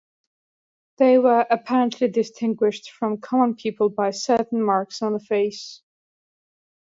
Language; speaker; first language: English; non-native, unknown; Georgian